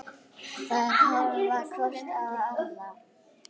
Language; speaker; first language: Icelandic; native; Icelandic